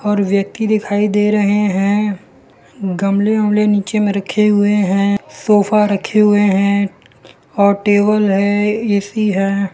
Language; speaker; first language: Hindi; non-native, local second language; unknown